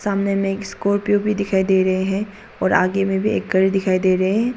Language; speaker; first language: Hindi; non-native, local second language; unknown